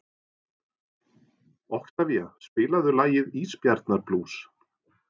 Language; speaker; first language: Icelandic; non-native, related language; Norwegian